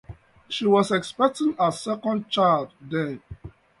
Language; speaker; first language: English; native; English